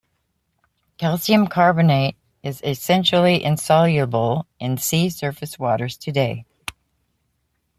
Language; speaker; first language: English; native; English